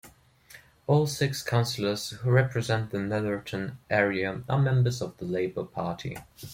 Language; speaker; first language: English; non-native, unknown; German